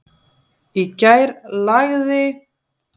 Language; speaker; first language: Icelandic; native; Icelandic